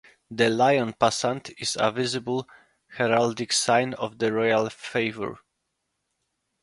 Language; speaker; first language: English; non-native, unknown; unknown